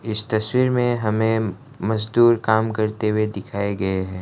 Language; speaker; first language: Hindi; non-native, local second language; Assamese